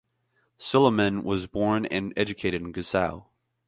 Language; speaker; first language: English; native; English